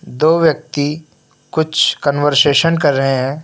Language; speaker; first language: Hindi; native; Hindi